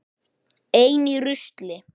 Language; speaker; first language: Icelandic; native; Icelandic